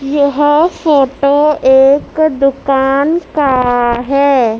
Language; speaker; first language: Hindi; native; Hindi